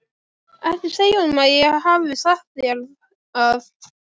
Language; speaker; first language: Icelandic; native; Icelandic